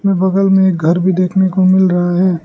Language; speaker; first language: Hindi; non-native, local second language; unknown